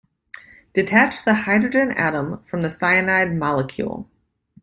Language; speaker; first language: English; native; English